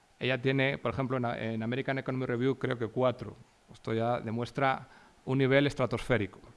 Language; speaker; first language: Spanish; native; Spanish